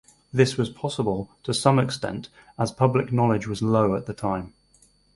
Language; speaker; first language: English; native; English